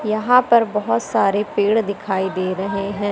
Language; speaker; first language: Hindi; native; Hindi